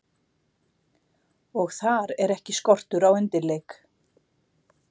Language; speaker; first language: Icelandic; native; Icelandic